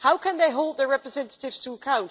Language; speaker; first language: English; non-native, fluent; Dutch